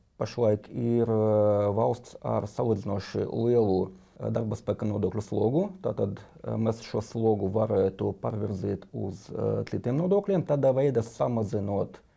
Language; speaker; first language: Latvian; non-native, related language; Lithuanian